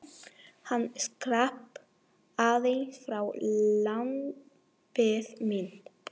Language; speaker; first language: Icelandic; non-native, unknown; Spanish